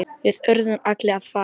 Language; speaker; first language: Icelandic; non-native, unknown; Polish